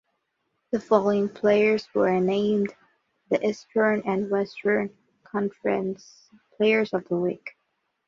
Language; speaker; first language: English; non-native, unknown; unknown